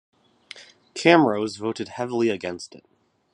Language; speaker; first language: English; native; English